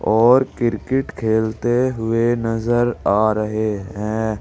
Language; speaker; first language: Hindi; native; Hindi